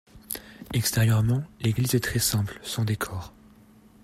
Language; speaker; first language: French; native; French